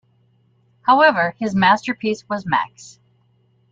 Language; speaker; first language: English; native; English